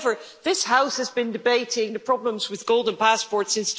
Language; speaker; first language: English; non-native, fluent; Dutch